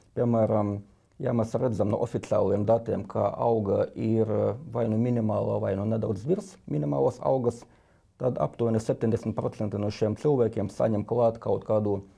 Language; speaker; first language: Latvian; non-native, related language; Lithuanian